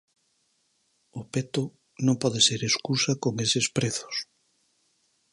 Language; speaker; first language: Galician; native; Galician